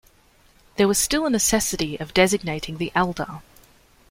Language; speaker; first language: English; native; English